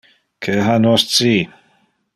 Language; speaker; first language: Interlingua; non-native, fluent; Dutch